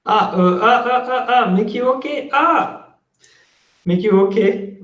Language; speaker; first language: French; non-native, fluent; Spanish